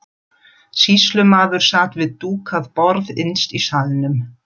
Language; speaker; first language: Icelandic; non-native, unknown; German